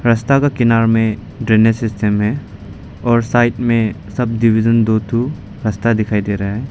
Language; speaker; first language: Hindi; non-native, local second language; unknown